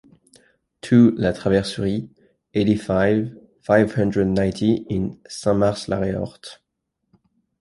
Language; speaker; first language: English; non-native, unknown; French